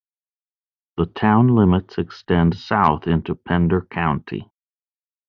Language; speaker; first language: English; native; English